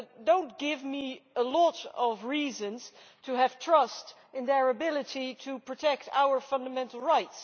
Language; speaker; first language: English; non-native, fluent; Dutch